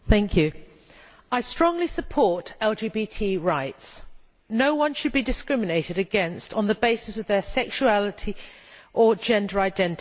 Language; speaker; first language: English; native; English